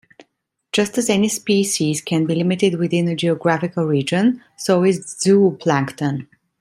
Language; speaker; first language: English; non-native, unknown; Italian